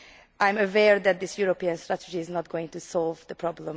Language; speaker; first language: English; non-native, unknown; Hungarian